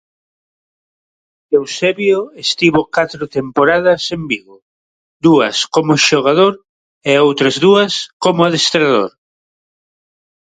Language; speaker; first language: Galician; non-native, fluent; Spanish